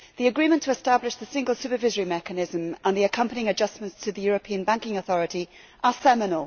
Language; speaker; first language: English; native; English